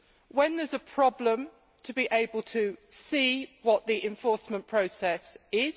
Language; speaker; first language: English; native; English